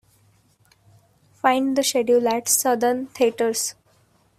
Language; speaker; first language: English; non-native, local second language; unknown